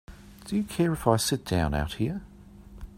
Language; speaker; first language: English; native; English